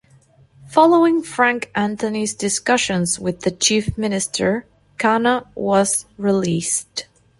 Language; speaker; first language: English; non-native, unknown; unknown